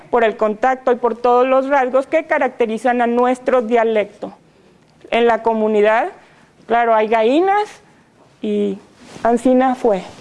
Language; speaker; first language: Spanish; native; Spanish